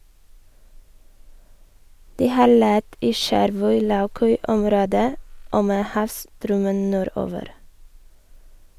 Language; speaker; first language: Norwegian; non-native, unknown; Polish